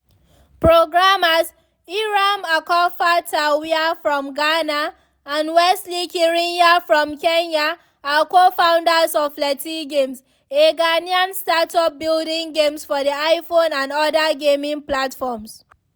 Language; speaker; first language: English; non-native, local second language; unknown